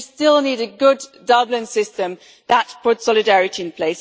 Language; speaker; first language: English; non-native, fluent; German